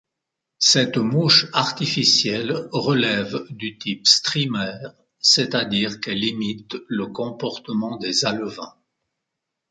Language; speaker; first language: French; native; French